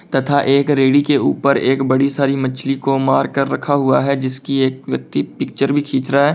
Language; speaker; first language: Hindi; native; Hindi